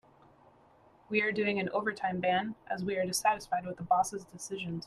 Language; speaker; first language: English; native; English